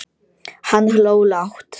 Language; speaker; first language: Icelandic; non-native, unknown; Polish